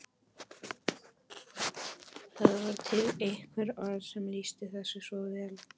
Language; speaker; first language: Icelandic; non-native, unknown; Polish